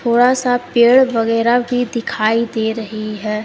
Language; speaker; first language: Hindi; native; Hindi